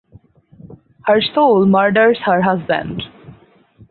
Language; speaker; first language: English; non-native, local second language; Bangla